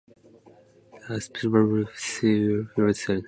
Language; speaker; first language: English; non-native, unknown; Japanese